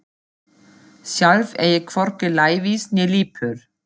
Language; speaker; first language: Icelandic; non-native, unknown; German